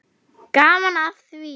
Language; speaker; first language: Icelandic; non-native, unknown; German